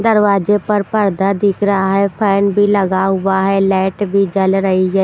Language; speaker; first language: Hindi; non-native, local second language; Punjabi